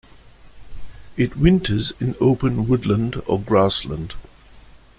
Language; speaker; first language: English; non-native, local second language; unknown